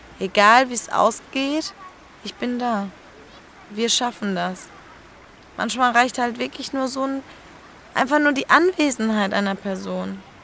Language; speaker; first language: German; early bilingual, other home language; Spanish